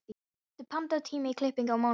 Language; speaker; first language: Icelandic; non-native, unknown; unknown